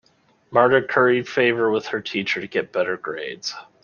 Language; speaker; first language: English; native; English